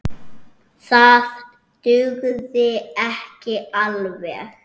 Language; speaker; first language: Icelandic; native; Icelandic